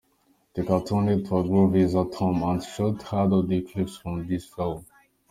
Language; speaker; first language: English; non-native, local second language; Kinyarwanda